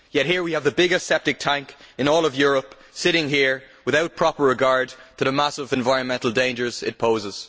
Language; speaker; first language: English; native; English